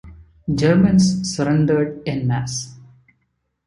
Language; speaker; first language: English; non-native, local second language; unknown